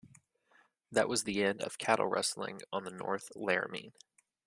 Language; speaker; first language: English; native; English